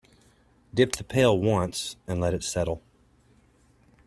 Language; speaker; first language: English; native; English